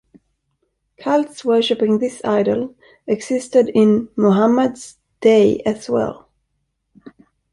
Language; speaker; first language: English; non-native, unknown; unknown